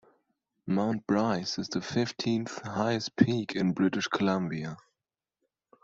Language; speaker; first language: English; non-native, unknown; German